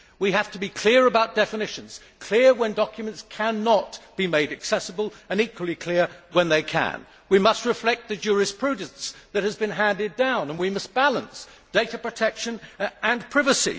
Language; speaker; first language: English; native; English